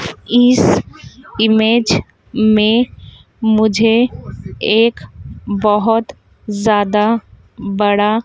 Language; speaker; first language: Hindi; native; Hindi